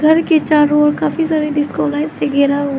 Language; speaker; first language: Hindi; non-native, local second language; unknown